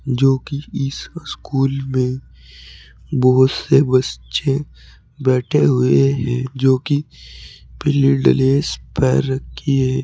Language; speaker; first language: Hindi; native; Hindi